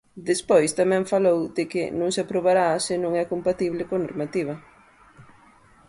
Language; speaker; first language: Galician; native; Galician